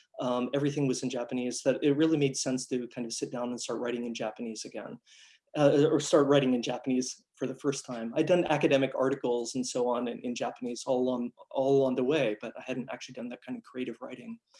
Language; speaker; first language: English; native; English